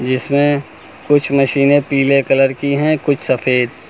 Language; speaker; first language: Hindi; native; Hindi